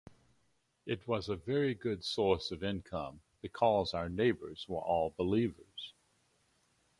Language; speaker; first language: English; native; English